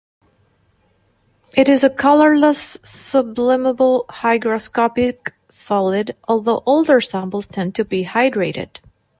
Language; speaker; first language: English; non-native, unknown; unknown